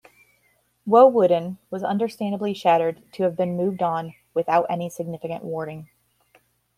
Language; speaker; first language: English; native; English